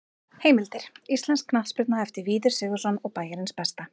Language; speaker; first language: Icelandic; native; Icelandic